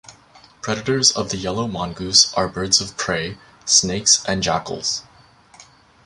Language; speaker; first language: English; native; English